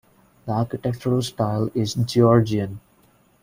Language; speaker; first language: English; non-native, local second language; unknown